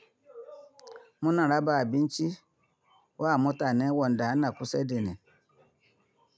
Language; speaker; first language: Hausa; non-native, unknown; Yoruba